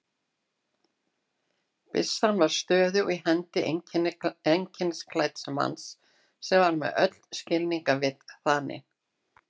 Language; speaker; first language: Icelandic; native; Icelandic